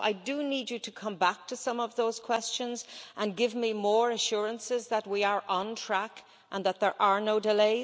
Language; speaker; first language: English; native; English